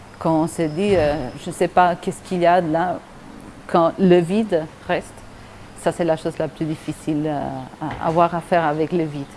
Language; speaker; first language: French; non-native, fluent; Spanish